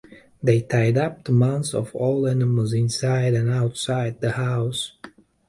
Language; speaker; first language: English; native; English